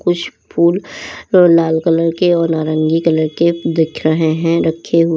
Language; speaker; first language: Hindi; native; Hindi